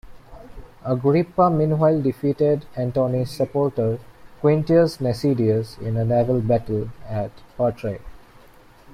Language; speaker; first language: English; non-native, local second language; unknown